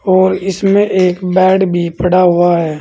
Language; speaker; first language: Hindi; native; Hindi